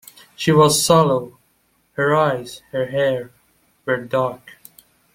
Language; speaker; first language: English; non-native, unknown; Persian